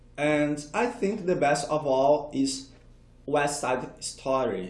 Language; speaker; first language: English; non-native, fluent; Portuguese